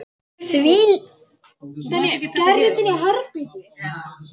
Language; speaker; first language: Icelandic; native; Icelandic